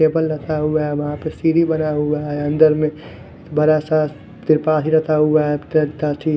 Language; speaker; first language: Hindi; non-native, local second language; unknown